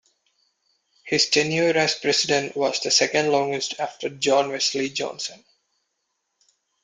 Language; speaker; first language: English; non-native, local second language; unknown